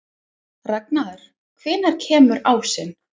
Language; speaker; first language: Icelandic; non-native, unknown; English